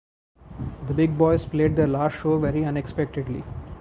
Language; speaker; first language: English; non-native, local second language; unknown